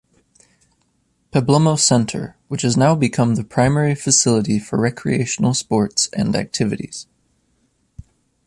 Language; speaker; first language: English; native; English